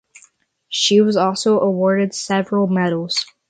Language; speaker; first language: English; native; English